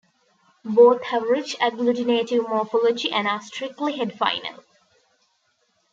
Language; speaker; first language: English; non-native, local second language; Tamil